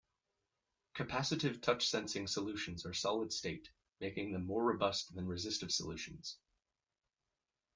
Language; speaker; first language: English; native; English